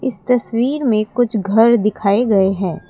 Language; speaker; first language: Hindi; non-native, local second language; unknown